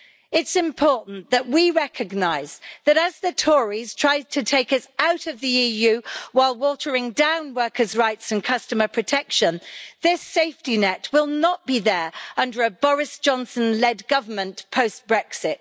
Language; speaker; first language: English; native; English